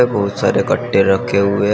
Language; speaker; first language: Hindi; native; Hindi